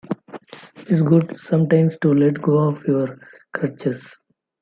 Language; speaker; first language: English; non-native, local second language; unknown